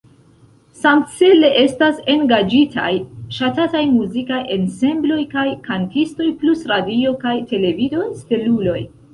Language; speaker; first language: Esperanto; non-native, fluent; Central Kurdish